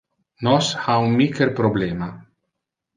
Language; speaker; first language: Interlingua; non-native, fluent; Italian